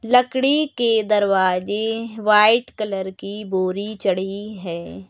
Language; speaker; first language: Hindi; native; Hindi